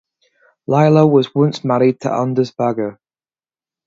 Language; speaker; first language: English; native; English